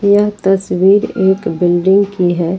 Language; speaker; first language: Hindi; native; Hindi